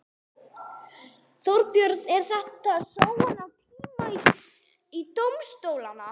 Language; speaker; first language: Icelandic; non-native, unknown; English